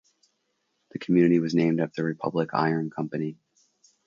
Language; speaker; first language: English; native; English